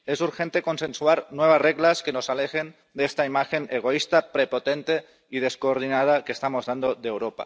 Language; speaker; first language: Spanish; non-native, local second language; Catalan